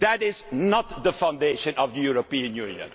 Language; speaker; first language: English; non-native, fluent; Dutch